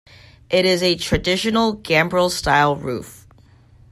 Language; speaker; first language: English; native; English